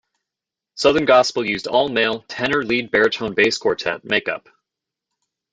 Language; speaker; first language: English; native; English